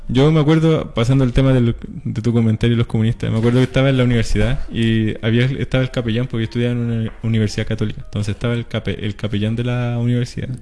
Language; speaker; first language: Spanish; native; Spanish